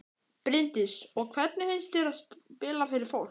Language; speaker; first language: Icelandic; native; Icelandic